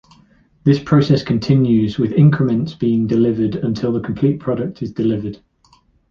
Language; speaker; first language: English; native; English